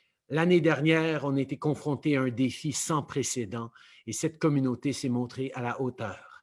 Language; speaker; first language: French; early bilingual, heritage; French